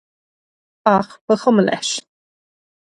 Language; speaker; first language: Irish; non-native, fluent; English